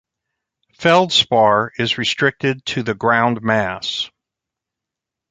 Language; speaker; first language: English; native; English